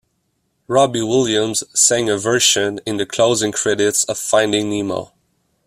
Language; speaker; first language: English; non-native, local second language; French